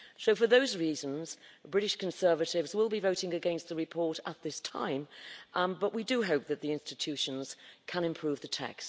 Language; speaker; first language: English; native; English